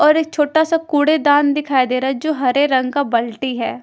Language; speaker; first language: Hindi; non-native, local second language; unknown